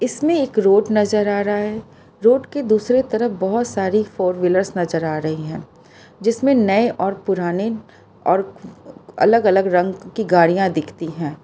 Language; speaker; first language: Hindi; non-native, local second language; Gujarati